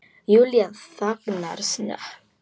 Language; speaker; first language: Icelandic; non-native, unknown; Polish